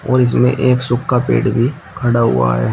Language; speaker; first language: Hindi; native; Hindi